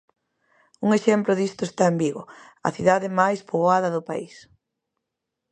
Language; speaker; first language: Galician; native; Galician